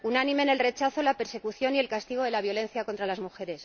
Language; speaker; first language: Spanish; native; Spanish